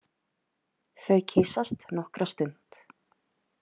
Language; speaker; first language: Icelandic; native; Icelandic